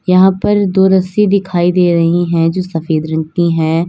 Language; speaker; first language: Hindi; native; Hindi